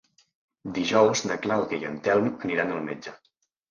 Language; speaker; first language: Catalan; native; Catalan